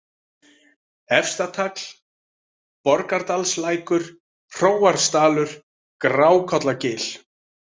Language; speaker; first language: Icelandic; native; Icelandic